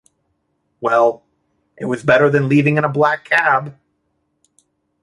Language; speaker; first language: English; native; English